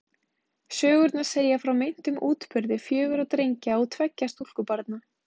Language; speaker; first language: Icelandic; native; Icelandic